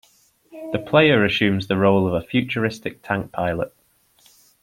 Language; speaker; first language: English; native; English